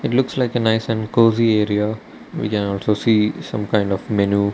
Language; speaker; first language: English; non-native, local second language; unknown